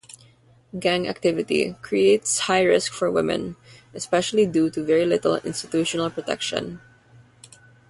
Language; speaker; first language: English; non-native, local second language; Filipino